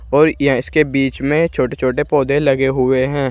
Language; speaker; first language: Hindi; native; Hindi